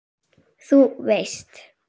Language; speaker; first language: Icelandic; native; Icelandic